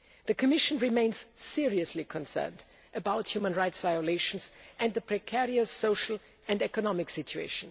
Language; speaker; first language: English; non-native, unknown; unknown